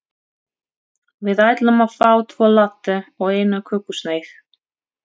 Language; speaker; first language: Icelandic; non-native, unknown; Russian